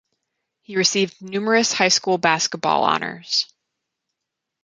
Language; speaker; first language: English; native; English